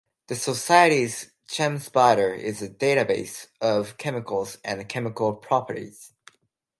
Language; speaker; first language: English; non-native, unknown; Japanese